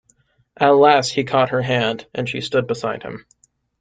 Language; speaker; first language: English; native; English